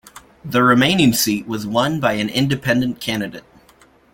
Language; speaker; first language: English; native; English